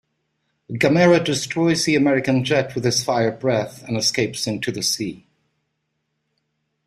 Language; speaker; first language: English; native; English